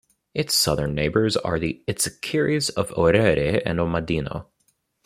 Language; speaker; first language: English; native; English